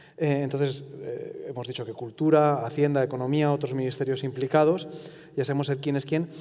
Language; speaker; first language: Spanish; non-native, related language; Italian